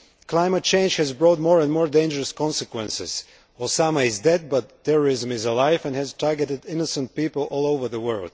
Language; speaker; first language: English; non-native, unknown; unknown